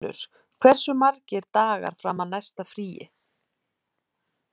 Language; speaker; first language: Icelandic; native; Icelandic